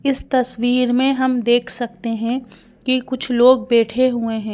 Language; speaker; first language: Hindi; native; Hindi